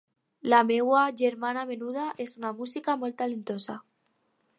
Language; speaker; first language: Catalan; non-native, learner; Spanish